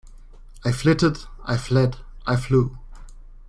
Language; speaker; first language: English; non-native, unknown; German